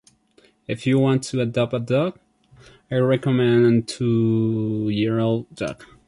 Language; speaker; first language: English; non-native, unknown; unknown